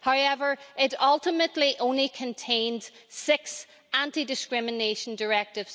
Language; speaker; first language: English; native; English